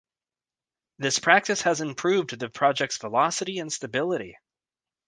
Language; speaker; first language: English; native; English